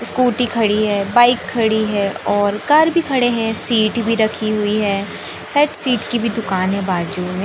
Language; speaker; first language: Hindi; native; Hindi